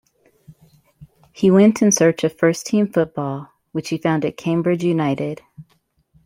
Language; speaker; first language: English; native; English